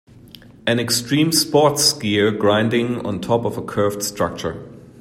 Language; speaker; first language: English; non-native, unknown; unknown